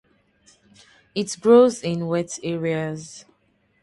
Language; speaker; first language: English; non-native, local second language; Yoruba